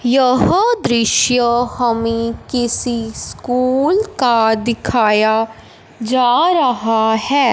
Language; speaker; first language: Hindi; non-native, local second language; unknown